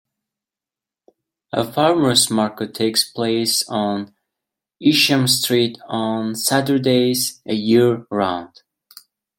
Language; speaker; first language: English; non-native, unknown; Mongolian